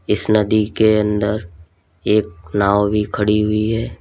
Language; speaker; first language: Hindi; native; Hindi